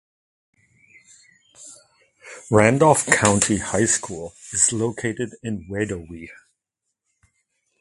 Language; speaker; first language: English; native; English